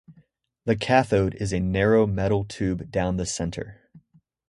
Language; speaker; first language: English; native; English